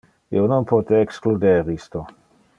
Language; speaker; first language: Interlingua; non-native, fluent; Dutch